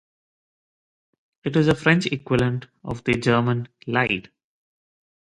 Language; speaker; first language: English; non-native, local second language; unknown